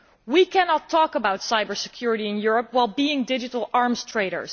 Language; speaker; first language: English; non-native, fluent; Dutch